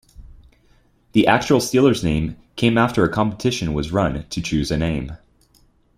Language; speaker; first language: English; native; English